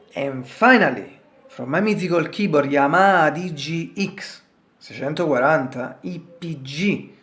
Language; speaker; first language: English; non-native, learner; Italian